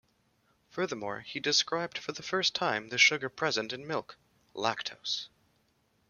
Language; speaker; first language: English; native; English